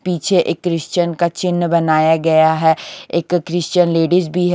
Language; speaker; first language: Hindi; native; Hindi